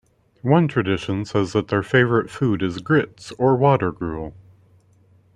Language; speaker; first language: English; native; English